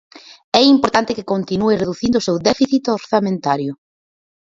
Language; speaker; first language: Galician; native; Galician